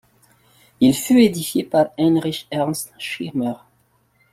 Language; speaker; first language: French; non-native, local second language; Malagasy